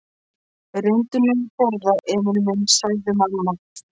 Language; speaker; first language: Icelandic; non-native, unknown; Polish